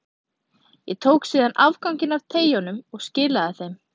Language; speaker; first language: Icelandic; native; Icelandic